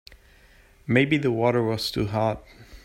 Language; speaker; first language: English; non-native, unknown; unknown